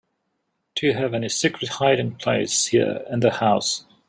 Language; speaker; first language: English; native; English